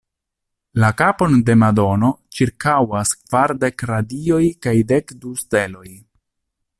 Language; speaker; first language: Esperanto; non-native, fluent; Italian